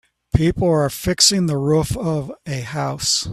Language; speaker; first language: English; native; English